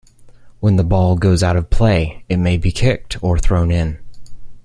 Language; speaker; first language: English; native; English